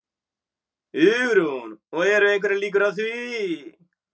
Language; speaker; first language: Icelandic; native; Icelandic